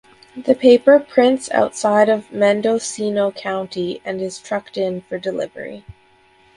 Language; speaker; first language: English; native; English